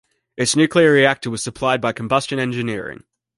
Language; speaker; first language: English; native; English